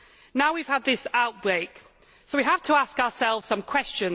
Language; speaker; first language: English; native; English